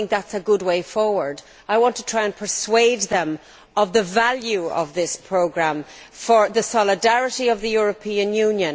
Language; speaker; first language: English; native; English